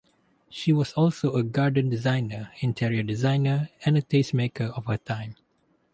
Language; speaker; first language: English; non-native, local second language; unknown